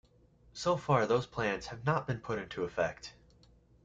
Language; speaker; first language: English; native; English